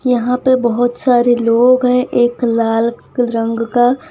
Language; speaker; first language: Hindi; non-native, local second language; Gujarati